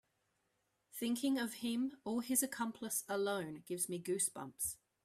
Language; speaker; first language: English; native; English